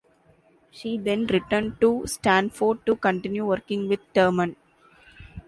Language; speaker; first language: English; non-native, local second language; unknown